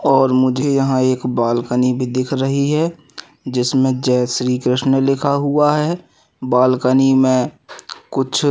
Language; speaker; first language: Hindi; native; Hindi